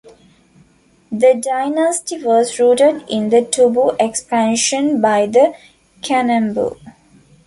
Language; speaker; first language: English; non-native, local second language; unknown